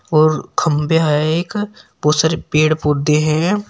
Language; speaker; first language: Hindi; native; Hindi